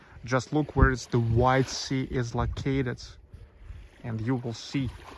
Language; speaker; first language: English; non-native, fluent; Russian